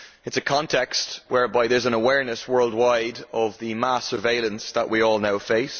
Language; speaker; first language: English; native; English